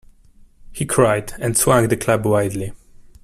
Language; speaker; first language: English; non-native, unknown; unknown